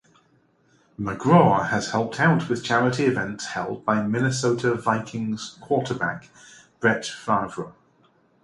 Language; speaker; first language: English; native; English